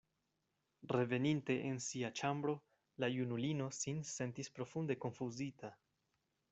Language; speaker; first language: Esperanto; non-native, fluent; Spanish